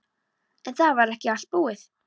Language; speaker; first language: Icelandic; non-native, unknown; Polish